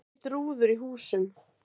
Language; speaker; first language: Icelandic; native; Icelandic